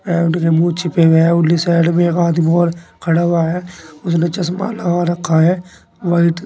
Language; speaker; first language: Hindi; native; Hindi